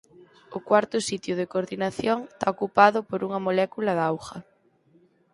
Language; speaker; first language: Galician; native; Galician